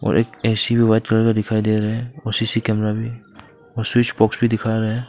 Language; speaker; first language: Hindi; non-native, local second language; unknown